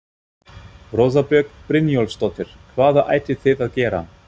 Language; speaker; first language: Icelandic; non-native, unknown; German